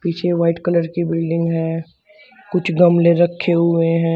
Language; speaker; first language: Hindi; native; Hindi